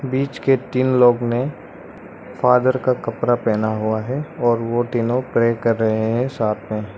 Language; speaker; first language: Hindi; non-native, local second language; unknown